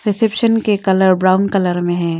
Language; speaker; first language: Hindi; non-native, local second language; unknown